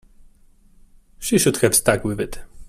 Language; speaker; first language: English; non-native, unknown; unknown